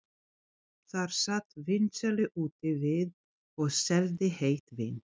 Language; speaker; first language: Icelandic; non-native, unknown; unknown